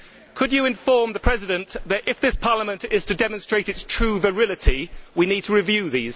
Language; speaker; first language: English; native; English